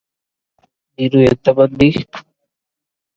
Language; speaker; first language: English; native; English